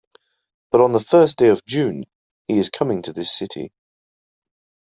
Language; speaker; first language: English; native; English